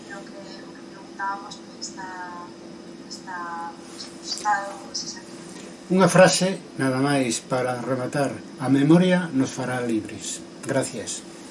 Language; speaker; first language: Galician; non-native, local second language; Spanish